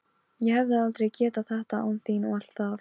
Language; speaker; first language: Icelandic; non-native, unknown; Polish